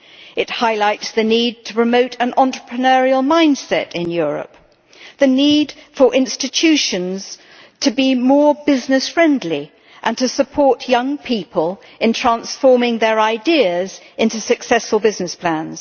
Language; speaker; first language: English; native; English